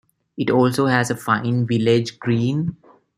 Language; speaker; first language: English; non-native, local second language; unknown